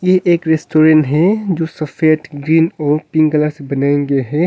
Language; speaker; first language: Hindi; non-native, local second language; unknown